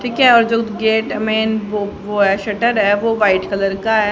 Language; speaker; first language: Hindi; native; Hindi